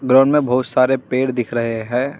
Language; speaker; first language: Hindi; non-native, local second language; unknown